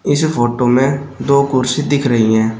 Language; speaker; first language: Hindi; native; Hindi